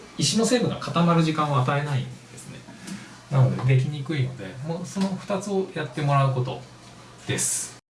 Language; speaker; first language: Japanese; native; Japanese